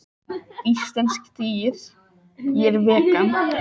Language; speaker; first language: Icelandic; native; Icelandic